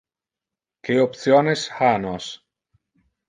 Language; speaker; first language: Interlingua; non-native, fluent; Italian